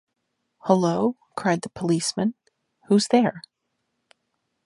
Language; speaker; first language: English; native; English